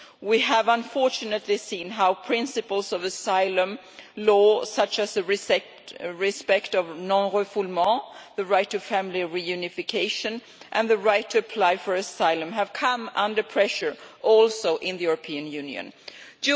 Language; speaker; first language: English; non-native, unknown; Swedish